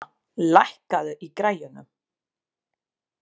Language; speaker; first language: Icelandic; non-native, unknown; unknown